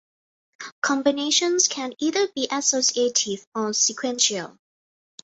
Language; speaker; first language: English; non-native, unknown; Thai